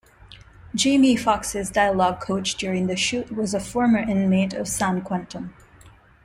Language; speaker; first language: English; non-native, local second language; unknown